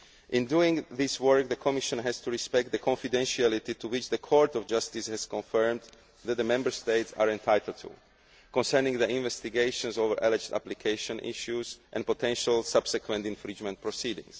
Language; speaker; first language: English; non-native, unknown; Spanish